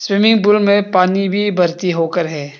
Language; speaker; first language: Hindi; early bilingual, other home language; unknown